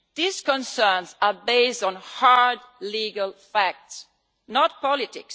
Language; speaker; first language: English; non-native, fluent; Italian